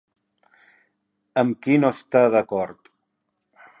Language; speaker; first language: Catalan; native; Catalan